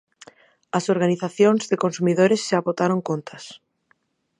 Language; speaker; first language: Galician; non-native, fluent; Spanish